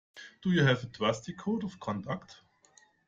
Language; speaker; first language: English; non-native, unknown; German